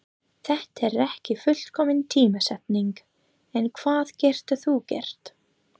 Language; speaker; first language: Icelandic; non-native, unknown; English